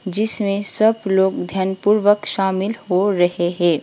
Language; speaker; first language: Hindi; non-native, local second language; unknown